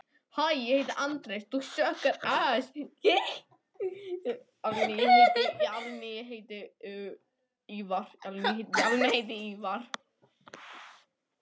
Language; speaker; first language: Icelandic; non-native, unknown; Japanese